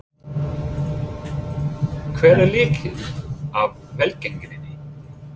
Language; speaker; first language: Icelandic; non-native, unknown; English